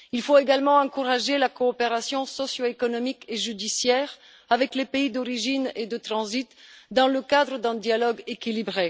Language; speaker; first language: French; non-native, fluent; Bulgarian